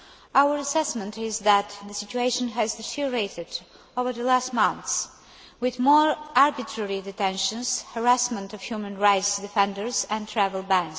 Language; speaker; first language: English; non-native, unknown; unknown